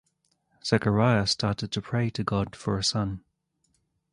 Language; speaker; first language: English; native; English